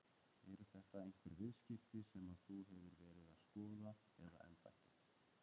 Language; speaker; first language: Icelandic; native; Icelandic